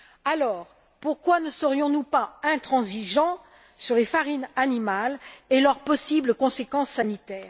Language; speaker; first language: French; native; French